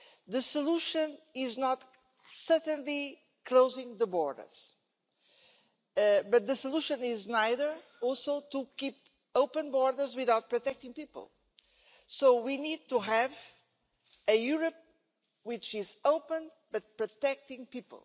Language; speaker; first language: English; non-native, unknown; Portuguese